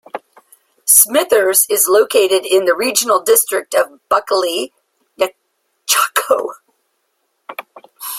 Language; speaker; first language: English; native; English